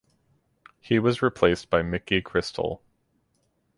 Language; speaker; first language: English; native; English